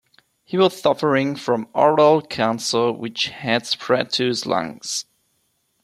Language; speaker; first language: English; non-native, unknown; German